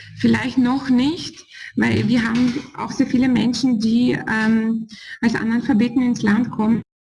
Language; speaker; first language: German; non-native, fluent; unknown